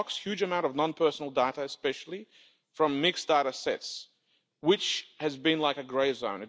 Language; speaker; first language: English; non-native, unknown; Lithuanian